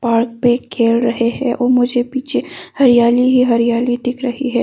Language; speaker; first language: Hindi; non-native, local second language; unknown